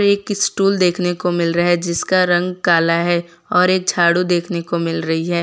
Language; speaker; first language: Hindi; non-native, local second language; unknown